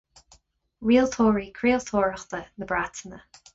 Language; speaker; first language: Irish; non-native, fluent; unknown